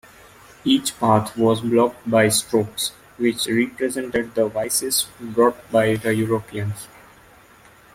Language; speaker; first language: English; non-native, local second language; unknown